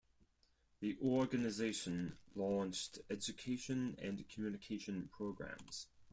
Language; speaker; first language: English; non-native, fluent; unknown